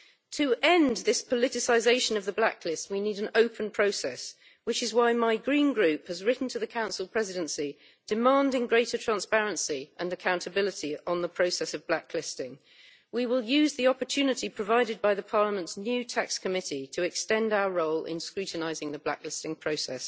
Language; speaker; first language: English; native; English